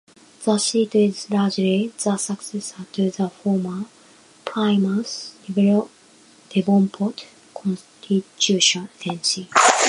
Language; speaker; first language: English; non-native, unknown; Japanese